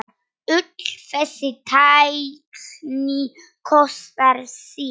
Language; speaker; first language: Icelandic; non-native, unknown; Polish